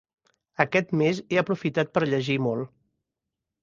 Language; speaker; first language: Catalan; native; Catalan